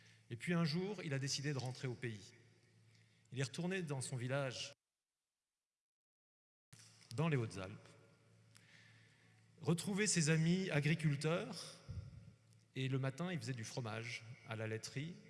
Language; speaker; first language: French; native; French